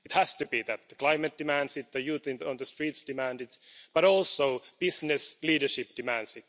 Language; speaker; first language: English; non-native, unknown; Finnish